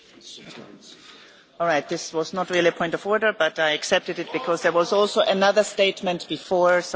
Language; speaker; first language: English; non-native, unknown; German